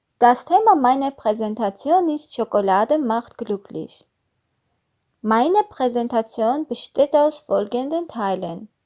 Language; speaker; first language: German; non-native, learner; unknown